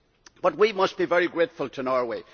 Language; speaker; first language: English; native; English